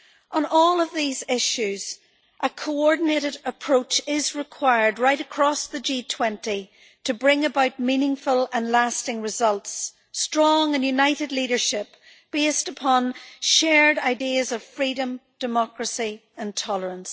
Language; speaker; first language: English; native; English